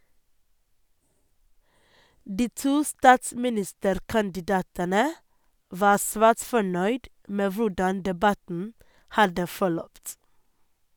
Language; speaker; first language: Norwegian; non-native, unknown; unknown